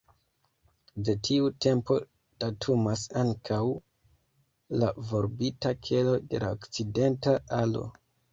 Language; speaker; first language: Esperanto; non-native, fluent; Kinyarwanda